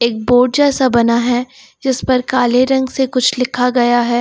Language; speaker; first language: Hindi; native; Hindi